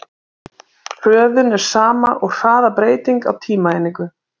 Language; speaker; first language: Icelandic; native; Icelandic